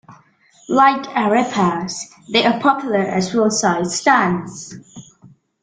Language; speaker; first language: English; native; English